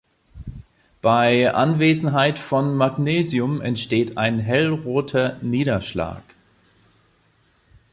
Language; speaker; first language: German; native; German